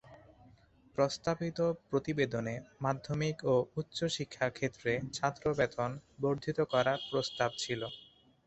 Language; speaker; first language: Bangla; non-native, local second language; Chittagonian